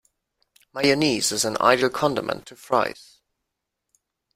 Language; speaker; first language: English; non-native, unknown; German